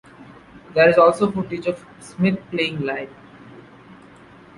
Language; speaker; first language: English; non-native, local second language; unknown